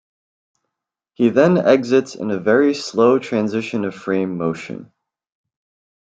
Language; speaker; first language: English; native; English